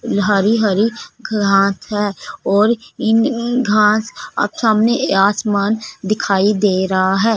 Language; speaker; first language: Hindi; non-native, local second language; Punjabi